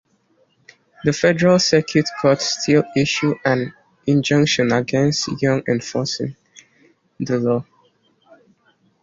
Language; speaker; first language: English; native; English